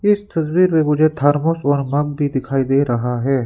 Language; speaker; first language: Hindi; non-native, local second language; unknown